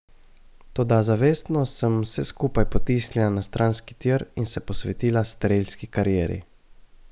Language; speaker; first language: Slovenian; native; Slovenian